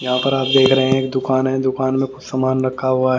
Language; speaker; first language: Hindi; native; Hindi